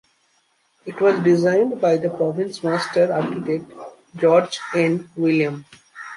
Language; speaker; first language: English; non-native, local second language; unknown